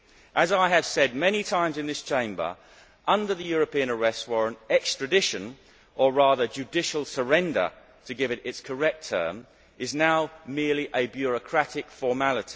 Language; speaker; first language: English; native; English